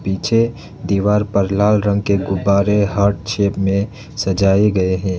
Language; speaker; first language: Hindi; non-native, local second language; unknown